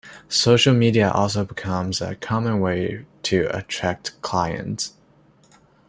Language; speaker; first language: English; non-native, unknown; Chinese